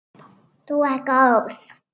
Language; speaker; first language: Icelandic; native; Icelandic